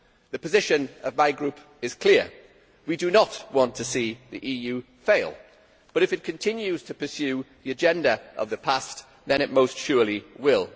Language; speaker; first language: English; native; English